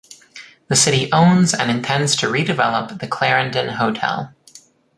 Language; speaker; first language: English; native; English